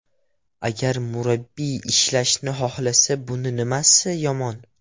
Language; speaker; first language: Uzbek; non-native, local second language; Russian